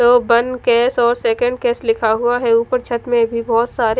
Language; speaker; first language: Hindi; non-native, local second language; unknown